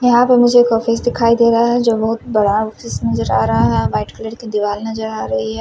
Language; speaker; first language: Hindi; non-native, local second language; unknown